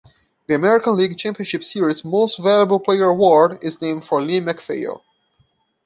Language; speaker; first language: English; non-native, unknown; Portuguese